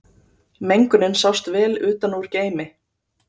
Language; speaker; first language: Icelandic; native; Icelandic